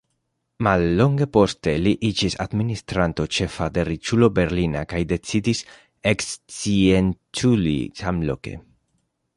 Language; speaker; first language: Esperanto; non-native, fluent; Spanish